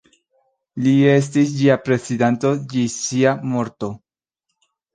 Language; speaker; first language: Esperanto; non-native, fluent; Spanish